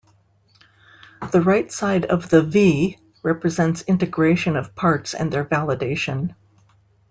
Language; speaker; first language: English; native; English